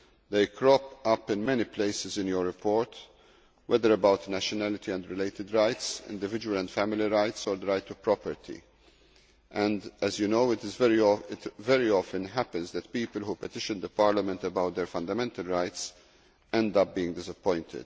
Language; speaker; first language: English; non-native, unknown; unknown